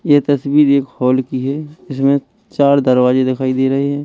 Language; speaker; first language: Hindi; native; Hindi